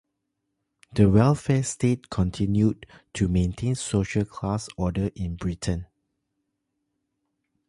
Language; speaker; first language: English; non-native, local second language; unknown